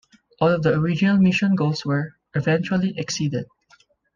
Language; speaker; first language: English; non-native, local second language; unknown